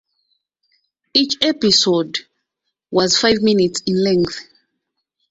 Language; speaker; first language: English; non-native, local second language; Ganda